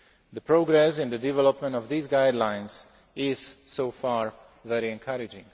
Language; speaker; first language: English; non-native, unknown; Slovak